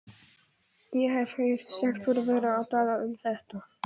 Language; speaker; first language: Icelandic; non-native, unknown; Polish